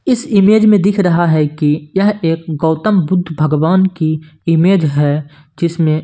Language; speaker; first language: Hindi; non-native, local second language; Punjabi